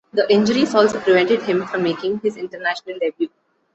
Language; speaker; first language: English; non-native, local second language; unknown